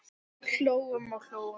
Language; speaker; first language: Icelandic; non-native, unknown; English